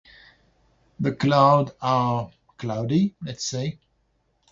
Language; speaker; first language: English; non-native, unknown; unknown